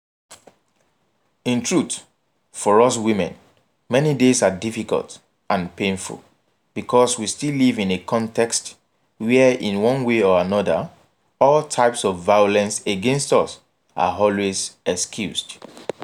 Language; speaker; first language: English; non-native, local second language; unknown